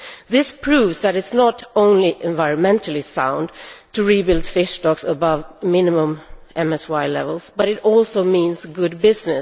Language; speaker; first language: English; non-native, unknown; Swedish